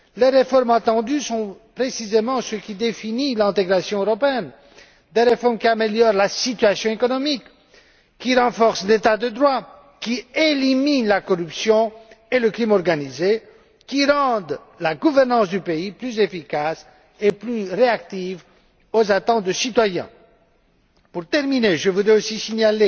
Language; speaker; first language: French; non-native, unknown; Romanian